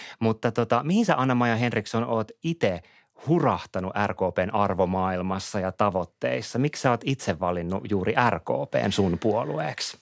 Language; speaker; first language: Finnish; native; Finnish